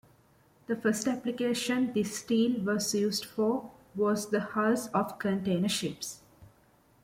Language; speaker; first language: English; non-native, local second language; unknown